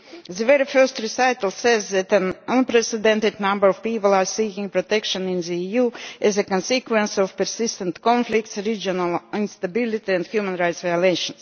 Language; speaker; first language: English; non-native, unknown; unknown